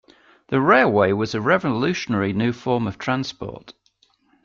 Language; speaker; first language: English; native; English